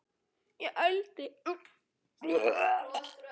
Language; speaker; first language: Icelandic; native; Icelandic